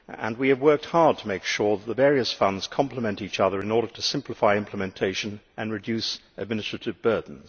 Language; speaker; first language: English; native; English